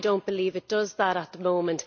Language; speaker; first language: English; native; English